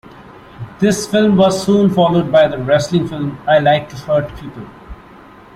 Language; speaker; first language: English; non-native, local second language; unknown